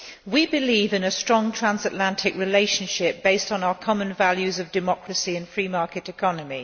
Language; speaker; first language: English; non-native, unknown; Polish